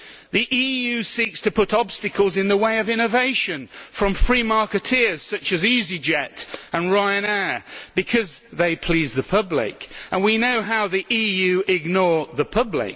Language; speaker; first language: English; native; English